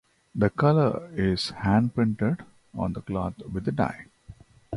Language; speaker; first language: English; non-native, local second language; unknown